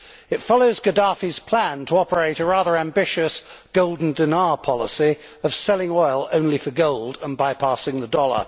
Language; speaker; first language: English; native; English